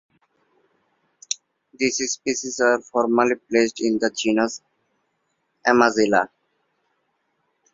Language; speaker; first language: English; non-native, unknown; Bangla